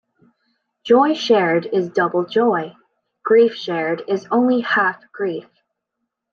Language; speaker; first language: English; native; English